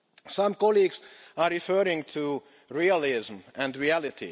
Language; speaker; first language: English; non-native, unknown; Hungarian